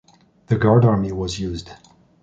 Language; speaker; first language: English; non-native, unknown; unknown